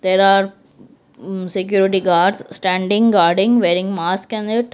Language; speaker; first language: English; non-native, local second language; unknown